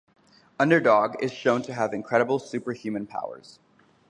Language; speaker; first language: English; native; English